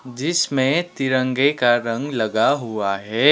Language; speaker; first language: Hindi; non-native, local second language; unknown